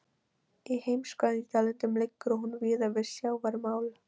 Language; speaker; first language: Icelandic; non-native, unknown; Polish